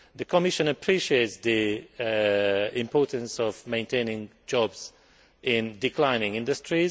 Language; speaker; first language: English; non-native, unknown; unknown